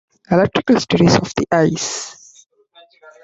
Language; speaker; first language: English; non-native, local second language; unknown